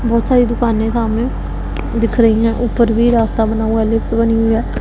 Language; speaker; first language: Hindi; non-native, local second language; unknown